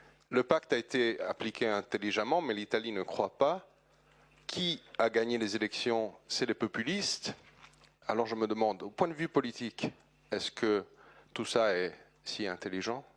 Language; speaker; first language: French; non-native, related language; Italian